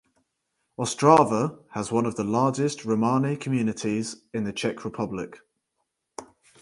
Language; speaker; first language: English; native; English